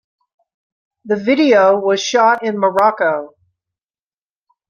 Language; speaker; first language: English; native; English